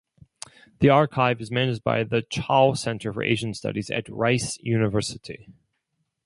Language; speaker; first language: English; non-native, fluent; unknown